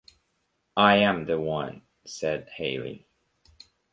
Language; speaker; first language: English; native; English